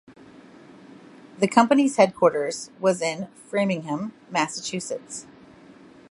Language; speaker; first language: English; native; English